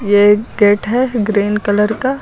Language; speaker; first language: Hindi; native; Hindi